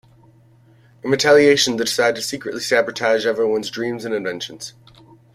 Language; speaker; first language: English; native; English